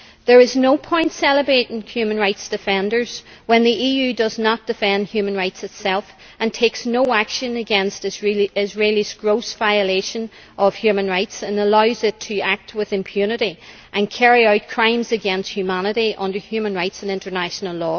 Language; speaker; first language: English; native; English